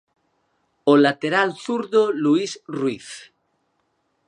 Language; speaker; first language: Galician; native; Galician